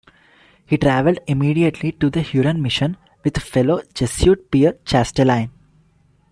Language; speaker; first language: English; non-native, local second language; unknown